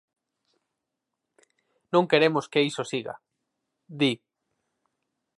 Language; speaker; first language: Galician; native; Galician